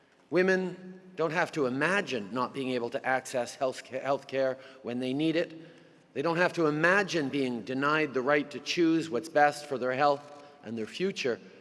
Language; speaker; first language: English; native; English